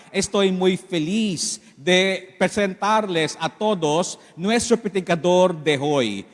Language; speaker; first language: Spanish; non-native, learner; Filipino